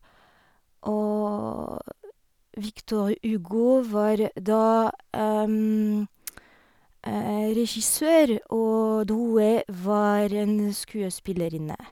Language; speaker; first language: Norwegian; non-native, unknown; French